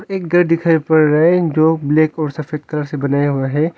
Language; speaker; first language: Hindi; non-native, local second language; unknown